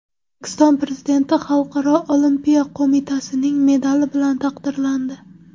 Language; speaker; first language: Uzbek; non-native, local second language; Kara-Kalpak